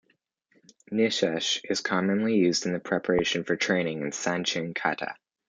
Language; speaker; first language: English; native; English